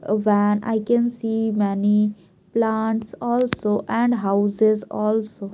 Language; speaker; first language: English; non-native, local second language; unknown